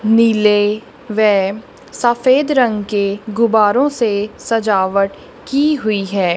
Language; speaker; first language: Hindi; non-native, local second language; Punjabi